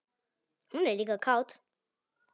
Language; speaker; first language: Icelandic; non-native, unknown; Polish